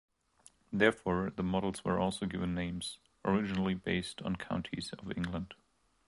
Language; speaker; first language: English; non-native, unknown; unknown